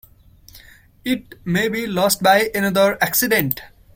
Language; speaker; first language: English; non-native, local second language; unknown